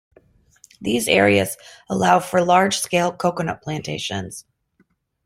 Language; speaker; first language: English; native; English